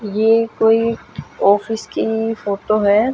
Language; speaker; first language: Hindi; native; Hindi